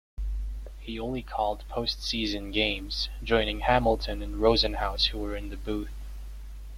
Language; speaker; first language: English; native; English